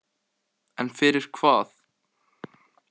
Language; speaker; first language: Icelandic; native; Icelandic